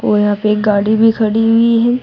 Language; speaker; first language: Hindi; native; Hindi